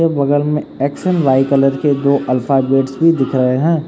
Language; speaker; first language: Hindi; native; Hindi